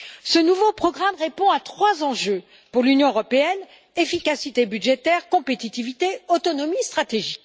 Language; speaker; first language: French; native; French